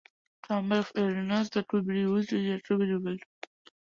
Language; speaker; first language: English; non-native, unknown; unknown